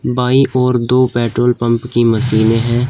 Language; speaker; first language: Hindi; native; Hindi